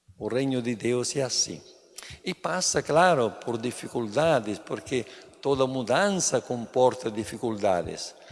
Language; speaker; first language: Portuguese; non-native, fluent; Italian